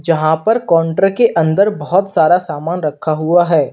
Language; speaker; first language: Hindi; native; Hindi